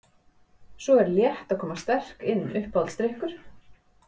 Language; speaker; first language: Icelandic; native; Icelandic